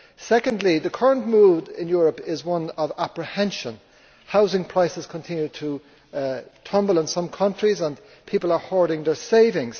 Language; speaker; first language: English; native; English